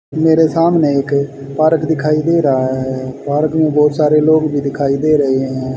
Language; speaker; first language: Hindi; native; Hindi